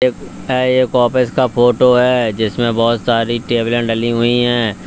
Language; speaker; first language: Hindi; native; Hindi